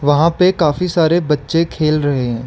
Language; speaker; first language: Hindi; non-native, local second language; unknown